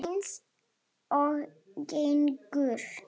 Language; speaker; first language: Icelandic; non-native, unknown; Lithuanian